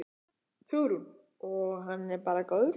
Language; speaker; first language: Icelandic; native; Icelandic